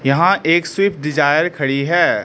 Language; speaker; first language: Hindi; early bilingual, other home language; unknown